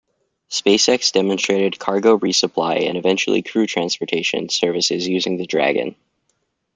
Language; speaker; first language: English; native; English